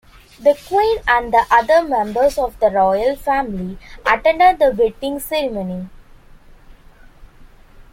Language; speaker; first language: English; non-native, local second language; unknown